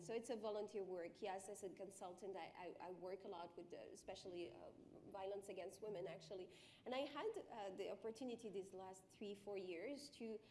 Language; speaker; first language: English; non-native, fluent; French